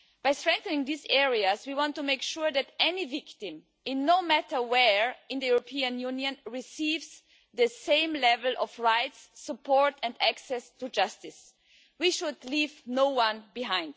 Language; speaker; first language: English; non-native, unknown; German